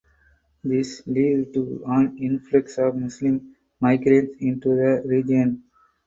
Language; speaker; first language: English; non-native, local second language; Tamil